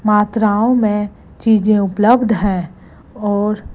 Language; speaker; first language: Hindi; non-native, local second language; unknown